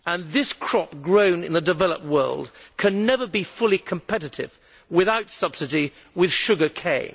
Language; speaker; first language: English; native; English